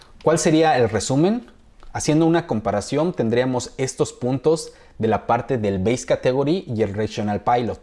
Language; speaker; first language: Spanish; native; Spanish